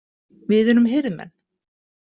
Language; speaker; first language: Icelandic; native; Icelandic